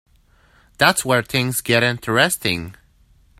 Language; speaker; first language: English; native; English